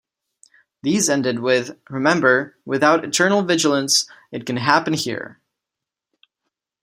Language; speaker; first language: English; non-native, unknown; Czech